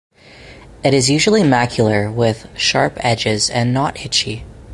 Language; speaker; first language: English; native; English